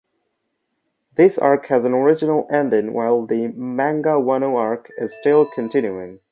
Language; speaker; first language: English; non-native, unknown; Bangla